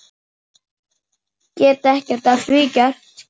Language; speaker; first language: Icelandic; native; Icelandic